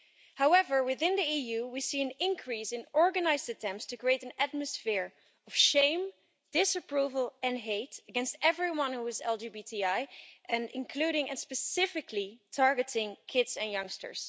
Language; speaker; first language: English; non-native, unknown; Dutch